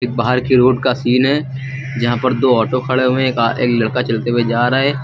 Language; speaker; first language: Hindi; native; Hindi